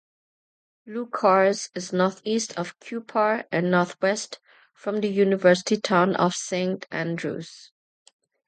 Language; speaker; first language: English; non-native, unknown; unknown